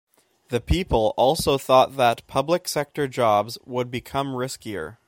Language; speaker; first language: English; native; English